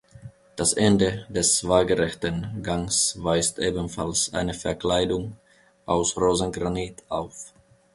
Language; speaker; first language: German; non-native, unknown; Finnish